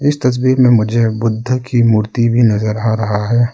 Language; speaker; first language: Hindi; non-native, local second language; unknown